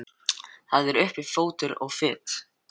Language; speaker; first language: Icelandic; non-native, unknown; Filipino